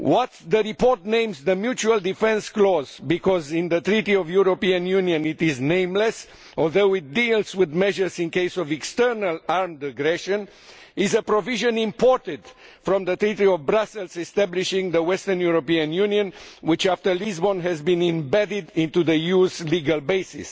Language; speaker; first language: English; non-native, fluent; Romanian